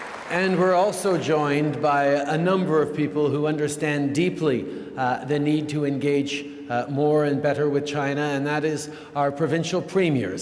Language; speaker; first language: English; native; English